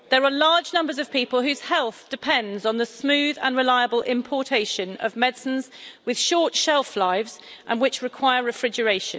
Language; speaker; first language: English; native; English